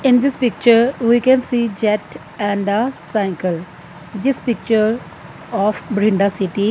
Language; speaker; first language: English; non-native, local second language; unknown